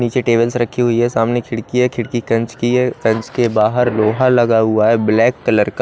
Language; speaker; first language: Hindi; native; Hindi